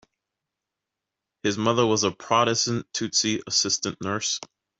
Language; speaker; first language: English; native; English